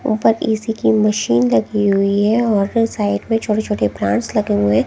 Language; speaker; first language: Hindi; native; Hindi